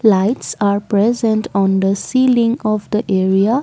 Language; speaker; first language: English; non-native, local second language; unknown